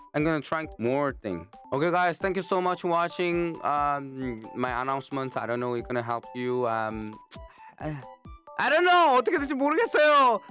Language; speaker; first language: English; non-native, fluent; Korean